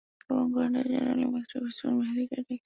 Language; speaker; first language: English; non-native, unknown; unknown